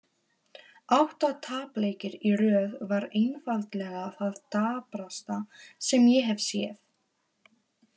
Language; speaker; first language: Icelandic; non-native, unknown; Polish